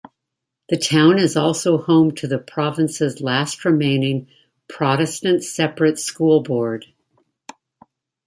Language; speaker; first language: English; native; English